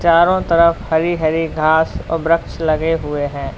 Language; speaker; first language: Hindi; native; Hindi